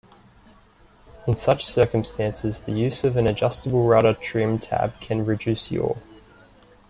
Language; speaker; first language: English; native; English